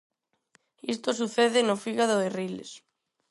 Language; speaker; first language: Galician; non-native, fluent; Spanish